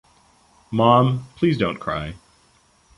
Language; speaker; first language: English; native; English